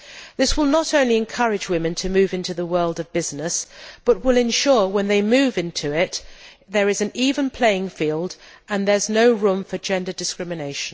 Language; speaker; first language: English; native; English